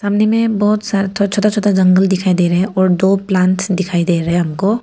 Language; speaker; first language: Hindi; non-native, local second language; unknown